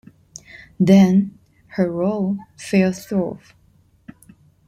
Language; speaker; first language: English; non-native, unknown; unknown